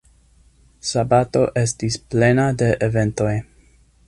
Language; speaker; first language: Esperanto; non-native, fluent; English